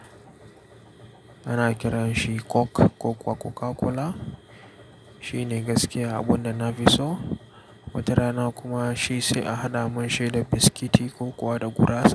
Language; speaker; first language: Hausa; native; Hausa